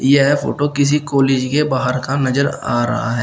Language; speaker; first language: Hindi; native; Hindi